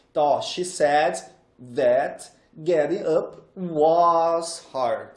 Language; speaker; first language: English; non-native, fluent; Portuguese